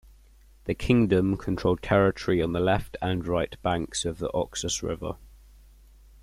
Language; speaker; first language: English; native; English